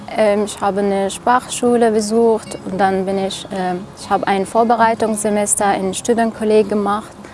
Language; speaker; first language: German; non-native, fluent; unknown